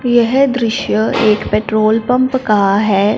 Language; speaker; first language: Hindi; non-native, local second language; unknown